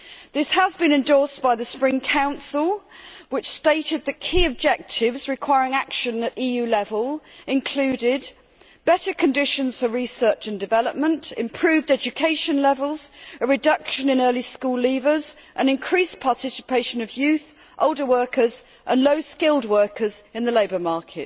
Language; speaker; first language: English; native; English